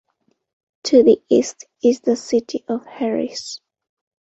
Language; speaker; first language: English; non-native, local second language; Ganda